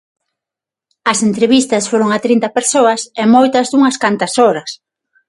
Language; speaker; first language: Galician; non-native, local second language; Spanish